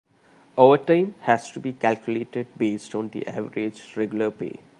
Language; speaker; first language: English; non-native, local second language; Malayalam